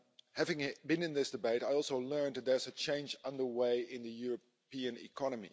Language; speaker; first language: English; non-native, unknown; Dutch